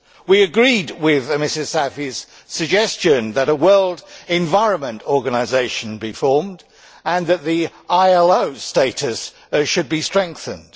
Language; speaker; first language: English; native; English